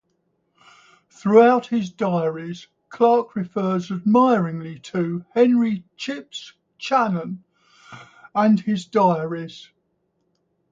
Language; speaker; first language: English; native; English